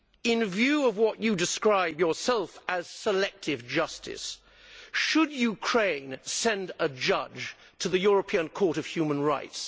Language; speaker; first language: English; native; English